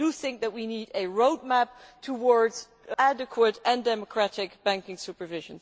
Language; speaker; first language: English; non-native, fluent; Dutch